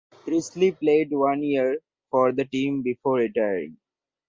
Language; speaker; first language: English; non-native, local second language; Bangla